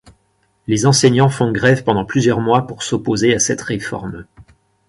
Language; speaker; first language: French; native; French